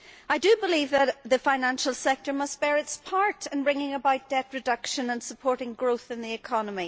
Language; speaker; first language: English; native; English